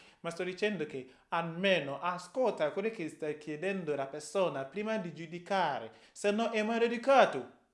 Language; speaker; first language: Italian; non-native, fluent; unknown